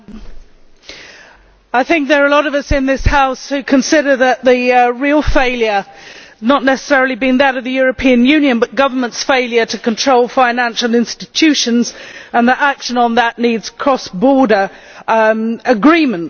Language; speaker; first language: English; native; English